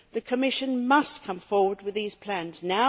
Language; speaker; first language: English; native; English